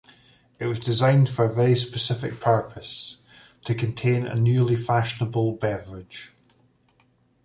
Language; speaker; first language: English; native; English